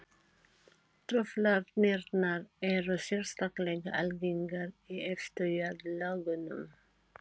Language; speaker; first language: Icelandic; non-native, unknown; Filipino